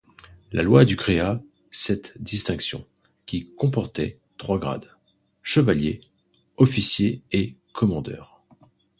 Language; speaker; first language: French; native; French